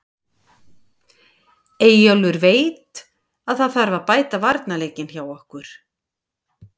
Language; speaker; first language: Icelandic; native; Icelandic